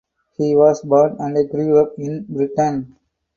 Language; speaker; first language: English; non-native, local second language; Tamil